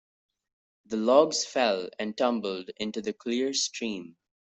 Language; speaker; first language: English; non-native, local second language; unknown